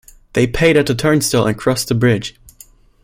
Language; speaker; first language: English; non-native, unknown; German